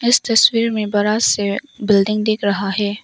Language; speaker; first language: Hindi; non-native, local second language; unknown